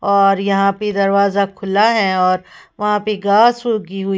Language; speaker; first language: Hindi; native; Hindi